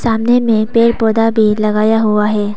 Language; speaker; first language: Hindi; non-native, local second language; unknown